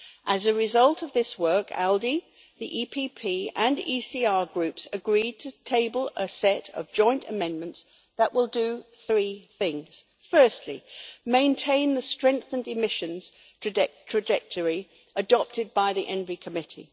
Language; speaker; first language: English; native; English